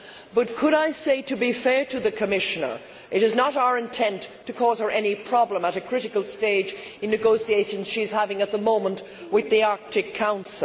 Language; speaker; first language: English; native; English